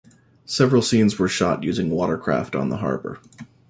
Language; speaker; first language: English; native; English